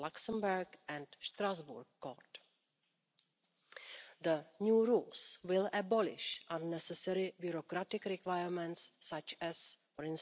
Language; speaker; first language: English; non-native, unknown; German